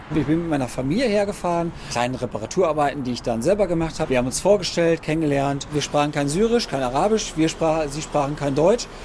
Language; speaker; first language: German; native; German